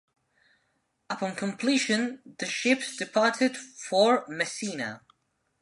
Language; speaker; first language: English; non-native, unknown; Spanish